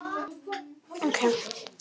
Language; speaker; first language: Icelandic; non-native, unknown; Polish